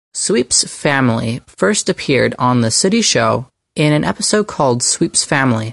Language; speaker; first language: English; native; English